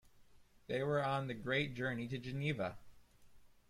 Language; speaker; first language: English; native; English